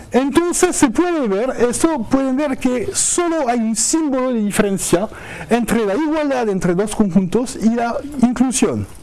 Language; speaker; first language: Spanish; non-native, fluent; French